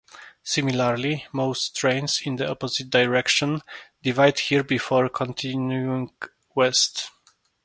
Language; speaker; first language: English; non-native, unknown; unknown